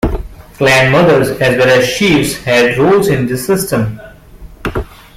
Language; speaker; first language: English; non-native, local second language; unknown